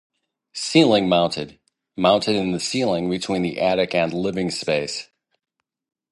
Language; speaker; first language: English; native; English